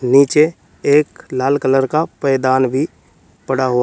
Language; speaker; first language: Hindi; native; Hindi